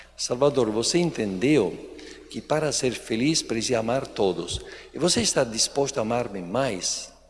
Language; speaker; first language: Portuguese; non-native, fluent; Italian